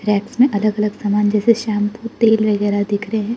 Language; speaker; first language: Hindi; non-native, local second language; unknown